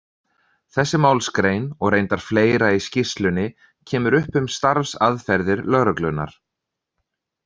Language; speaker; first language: Icelandic; native; Icelandic